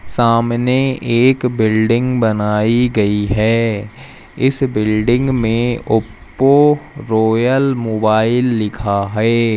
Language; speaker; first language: Hindi; native; Hindi